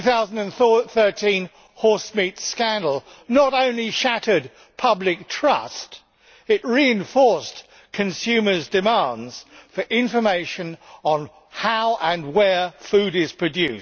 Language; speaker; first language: English; native; English